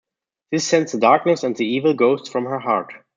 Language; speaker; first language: English; non-native, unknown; German